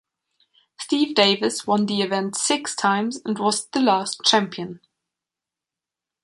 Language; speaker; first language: English; non-native, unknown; German